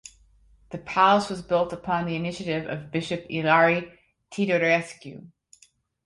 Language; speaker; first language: English; native; English